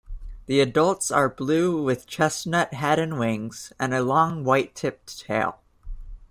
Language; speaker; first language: English; native; English